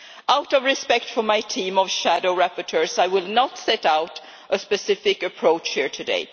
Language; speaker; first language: English; non-native, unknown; Swedish